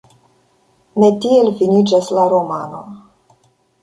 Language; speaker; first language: Esperanto; non-native, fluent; Russian